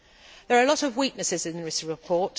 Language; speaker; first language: English; native; English